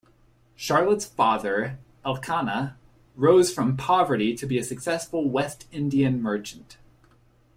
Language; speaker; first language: English; native; English